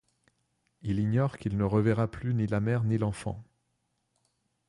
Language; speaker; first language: French; non-native, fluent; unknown